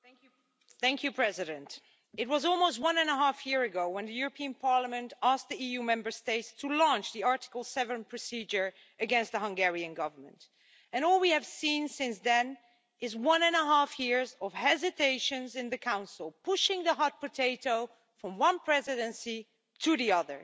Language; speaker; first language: English; non-native, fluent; Dutch